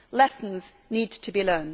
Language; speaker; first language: English; native; English